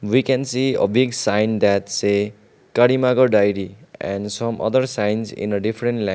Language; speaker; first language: English; non-native, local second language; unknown